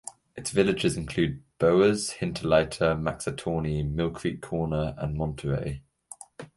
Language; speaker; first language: English; native; English